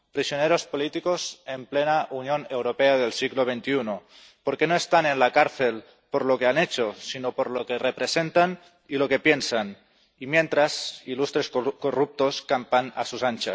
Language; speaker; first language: Spanish; non-native, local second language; Catalan